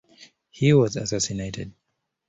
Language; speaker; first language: English; native; English